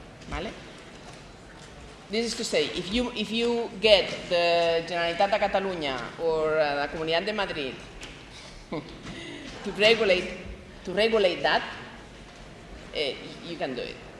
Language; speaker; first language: English; non-native, fluent; Spanish